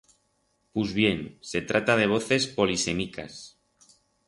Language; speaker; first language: Aragonese; non-native, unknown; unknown